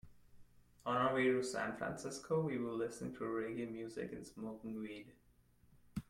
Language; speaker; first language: English; non-native, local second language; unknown